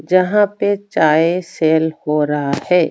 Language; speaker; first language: Hindi; non-native, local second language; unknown